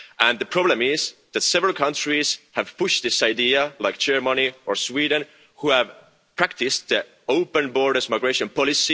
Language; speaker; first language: English; non-native, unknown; Estonian